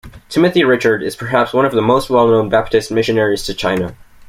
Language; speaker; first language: English; native; English